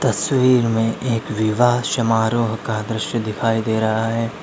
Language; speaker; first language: Hindi; native; Hindi